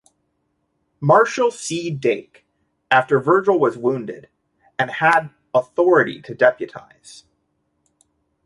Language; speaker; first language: English; native; English